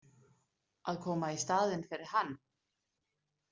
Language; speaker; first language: Icelandic; non-native, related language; Danish